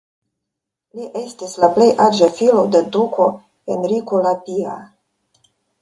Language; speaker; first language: Esperanto; non-native, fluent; Russian